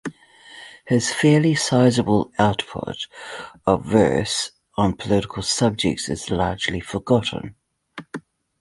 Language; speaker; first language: English; native; English